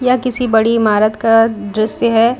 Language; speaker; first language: Hindi; native; Hindi